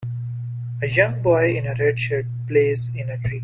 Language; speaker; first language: English; non-native, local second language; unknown